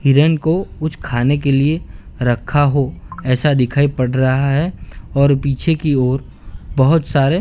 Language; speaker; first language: Hindi; non-native, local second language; Gujarati